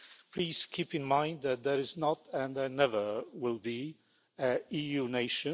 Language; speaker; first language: English; non-native, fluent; Polish